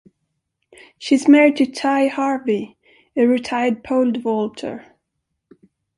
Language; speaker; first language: English; non-native, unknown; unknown